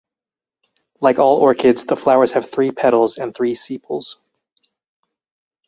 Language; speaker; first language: English; native; English